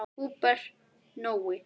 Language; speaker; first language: Icelandic; native; Icelandic